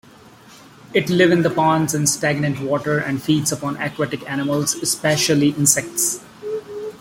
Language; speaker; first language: English; non-native, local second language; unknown